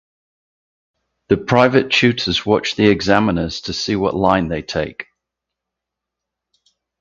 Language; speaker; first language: English; native; English